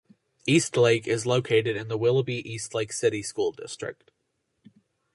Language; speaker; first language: English; native; English